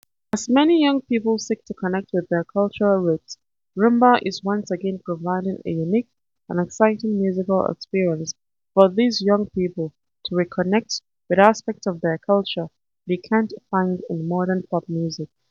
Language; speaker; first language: English; non-native, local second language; Hausa